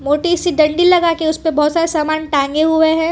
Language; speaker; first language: Hindi; non-native, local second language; Gujarati